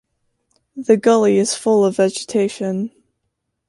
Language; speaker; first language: English; native; English